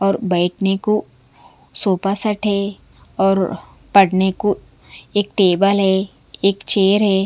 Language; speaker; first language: Hindi; non-native, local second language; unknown